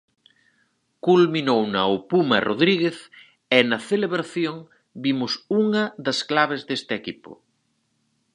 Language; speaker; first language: Galician; native; Galician